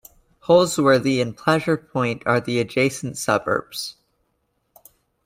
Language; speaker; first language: English; native; English